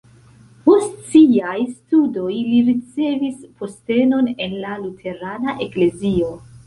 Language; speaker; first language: Esperanto; non-native, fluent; Central Kurdish